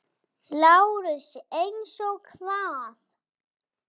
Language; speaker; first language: Icelandic; non-native, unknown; English